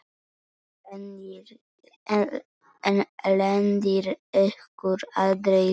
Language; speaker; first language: Icelandic; non-native, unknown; Polish